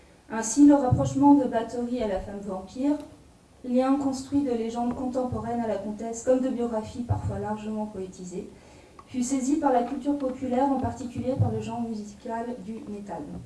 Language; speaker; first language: French; native; French